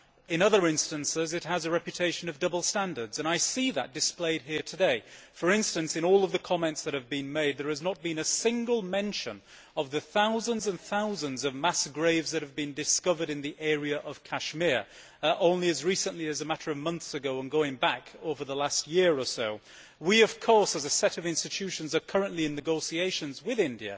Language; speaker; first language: English; native; English